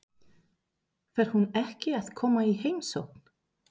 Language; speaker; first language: Icelandic; non-native, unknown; Spanish